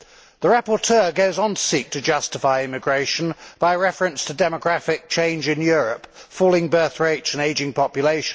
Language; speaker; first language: English; native; English